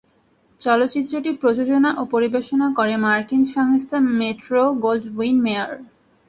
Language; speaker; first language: Bangla; native; Bangla